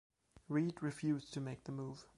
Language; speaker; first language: English; non-native, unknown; German